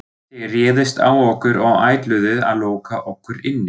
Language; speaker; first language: Icelandic; non-native, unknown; German